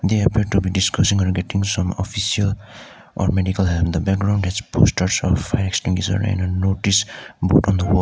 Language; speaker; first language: English; non-native, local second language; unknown